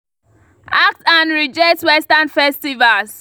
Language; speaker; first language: English; non-native, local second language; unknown